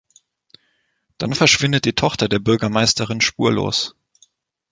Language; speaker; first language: German; native; German